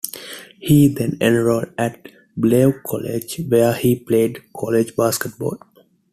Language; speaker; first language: English; non-native, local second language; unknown